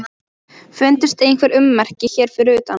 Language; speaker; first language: Icelandic; non-native, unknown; Polish